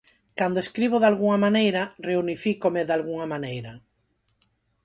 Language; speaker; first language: Galician; non-native, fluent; Spanish